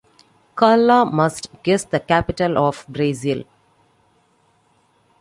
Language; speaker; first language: English; non-native, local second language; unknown